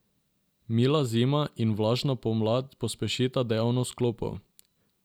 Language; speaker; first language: Slovenian; non-native, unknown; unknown